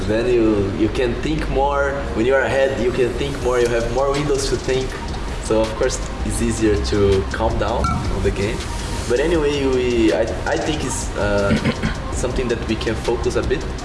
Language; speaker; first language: English; non-native, learner; Portuguese